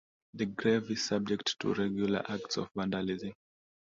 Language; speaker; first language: English; non-native, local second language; Swahili